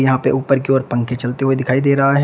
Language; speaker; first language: Hindi; native; Hindi